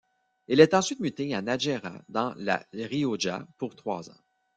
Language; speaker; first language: French; native; French